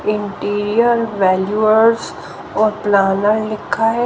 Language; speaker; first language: Hindi; native; Hindi